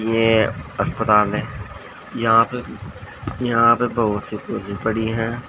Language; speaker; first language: Hindi; native; Hindi